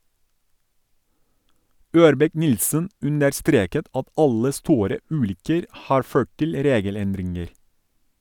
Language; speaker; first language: Norwegian; non-native, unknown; Turkish